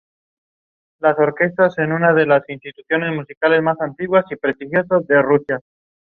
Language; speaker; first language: English; non-native, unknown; Spanish